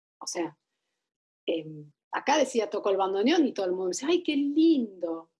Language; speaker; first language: Spanish; non-native, fluent; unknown